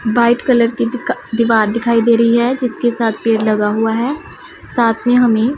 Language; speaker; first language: Hindi; non-native, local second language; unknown